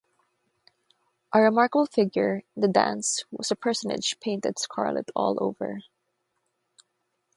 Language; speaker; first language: English; non-native, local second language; Filipino